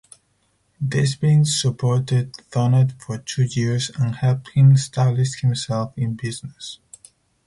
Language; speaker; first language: English; non-native, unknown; Spanish